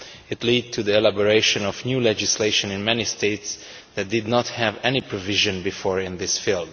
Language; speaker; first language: English; non-native, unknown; Romanian